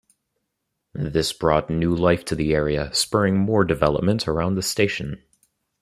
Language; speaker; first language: English; native; English